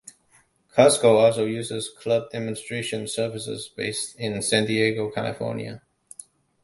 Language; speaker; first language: English; non-native, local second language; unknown